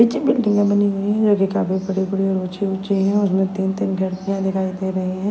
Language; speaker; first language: Hindi; non-native, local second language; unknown